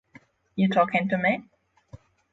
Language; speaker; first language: English; non-native, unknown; Polish